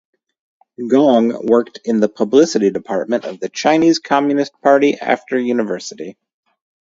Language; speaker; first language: English; native; English